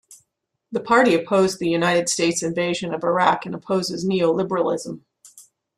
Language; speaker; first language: English; native; English